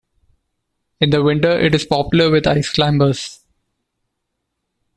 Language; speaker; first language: English; non-native, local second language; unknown